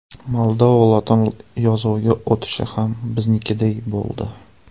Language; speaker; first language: Uzbek; non-native, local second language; Russian